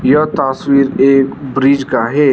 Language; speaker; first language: Hindi; non-native, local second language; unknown